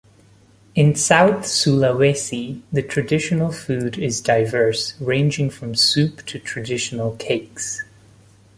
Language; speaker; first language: English; non-native, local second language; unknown